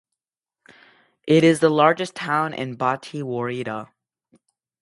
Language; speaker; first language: English; native; English